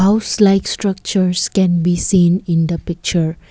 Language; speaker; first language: English; non-native, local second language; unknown